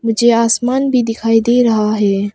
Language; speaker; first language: Hindi; non-native, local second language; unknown